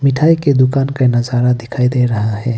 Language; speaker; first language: Hindi; non-native, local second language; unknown